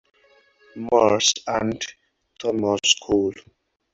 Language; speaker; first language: English; non-native, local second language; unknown